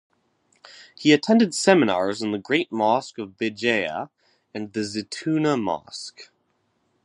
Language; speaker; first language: English; native; English